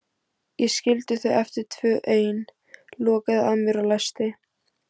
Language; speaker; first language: Icelandic; native; Icelandic